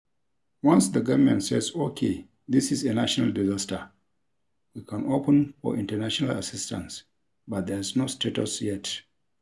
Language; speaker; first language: English; non-native, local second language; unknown